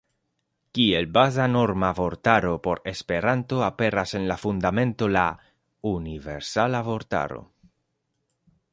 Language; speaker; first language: Esperanto; non-native, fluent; Spanish